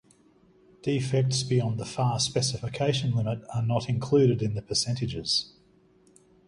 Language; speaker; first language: English; native; English